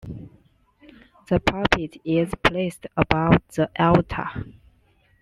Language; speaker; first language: English; non-native, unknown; Chinese